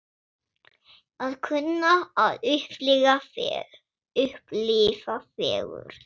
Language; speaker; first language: Icelandic; non-native, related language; Swedish